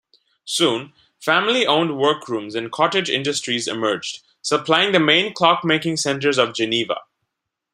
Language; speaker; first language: English; non-native, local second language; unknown